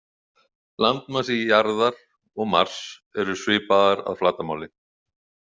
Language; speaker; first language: Icelandic; native; Icelandic